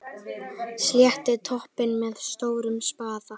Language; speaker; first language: Icelandic; native; Icelandic